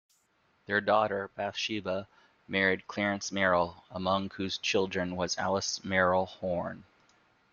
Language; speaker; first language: English; native; English